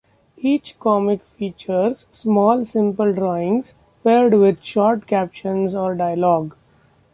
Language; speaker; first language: English; non-native, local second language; Marathi